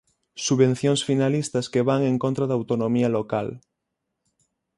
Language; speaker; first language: Galician; native; Galician